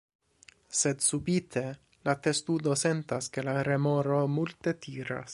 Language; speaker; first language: Esperanto; non-native, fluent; English